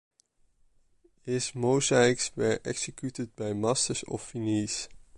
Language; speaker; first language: English; non-native, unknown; Dutch